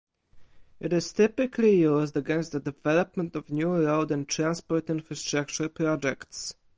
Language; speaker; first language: English; non-native, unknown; Polish